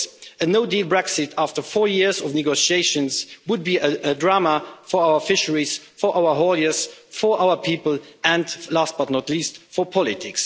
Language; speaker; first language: English; non-native, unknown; Luxembourgish